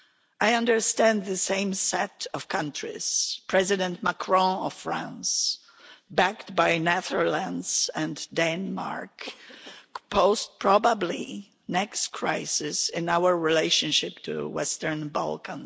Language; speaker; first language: English; non-native, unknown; Polish